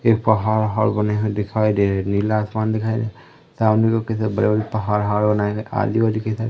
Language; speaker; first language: Hindi; native; Hindi